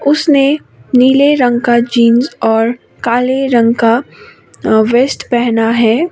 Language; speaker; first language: Hindi; non-native, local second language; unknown